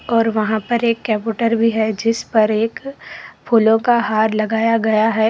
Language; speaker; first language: Hindi; non-native, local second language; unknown